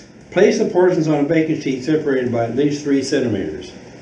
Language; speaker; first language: English; native; English